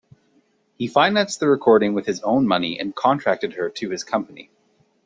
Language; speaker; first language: English; native; English